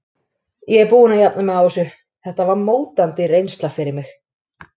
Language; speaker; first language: Icelandic; native; Icelandic